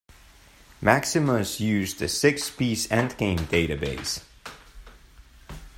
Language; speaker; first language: English; non-native, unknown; Spanish